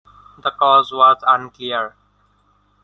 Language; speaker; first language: English; non-native, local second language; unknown